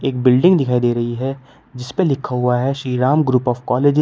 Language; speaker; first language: Hindi; native; Hindi